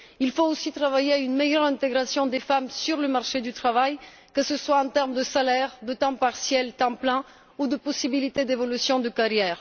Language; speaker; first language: French; non-native, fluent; Bulgarian